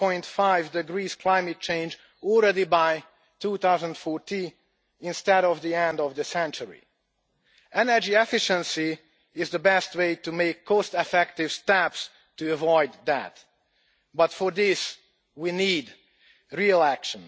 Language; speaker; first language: English; non-native, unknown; Hungarian